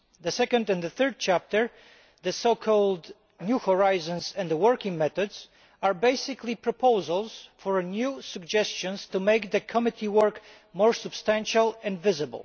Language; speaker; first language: English; non-native, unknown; Polish